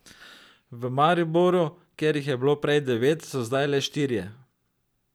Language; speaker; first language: Slovenian; native; Slovenian